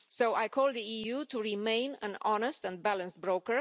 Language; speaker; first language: English; non-native, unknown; Romanian